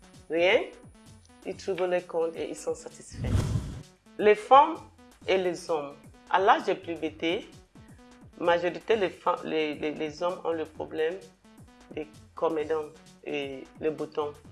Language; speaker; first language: French; non-native, local second language; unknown